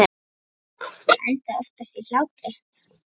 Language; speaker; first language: Icelandic; native; Icelandic